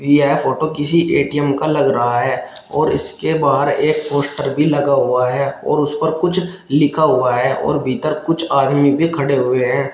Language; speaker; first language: Hindi; native; Hindi